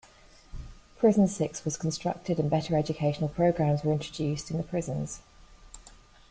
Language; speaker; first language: English; native; English